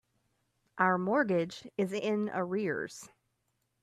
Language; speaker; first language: English; native; English